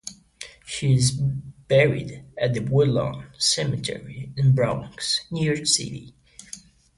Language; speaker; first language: English; non-native, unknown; Portuguese